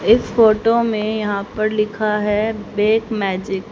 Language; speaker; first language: Hindi; native; Hindi